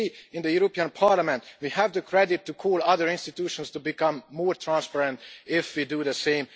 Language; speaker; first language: English; non-native, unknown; Hungarian